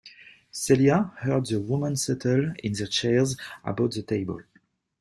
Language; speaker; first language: English; non-native, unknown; French